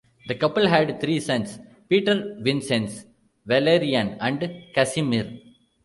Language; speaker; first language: English; non-native, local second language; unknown